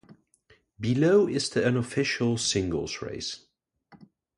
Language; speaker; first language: English; non-native, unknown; Dutch